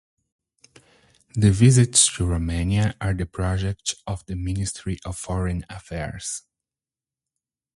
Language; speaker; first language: English; non-native, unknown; Portuguese